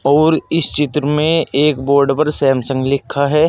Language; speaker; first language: Hindi; native; Hindi